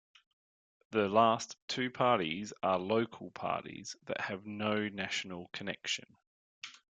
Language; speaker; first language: English; native; English